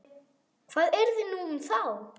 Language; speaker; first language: Icelandic; non-native, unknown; German